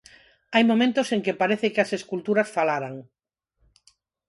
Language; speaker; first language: Galician; non-native, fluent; Spanish